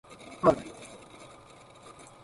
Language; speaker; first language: English; native; English